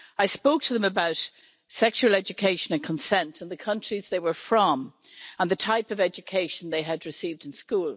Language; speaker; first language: English; native; English